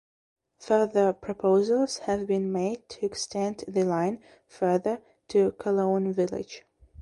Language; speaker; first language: English; non-native, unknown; Belarusian